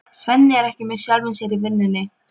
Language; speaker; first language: Icelandic; non-native, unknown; Polish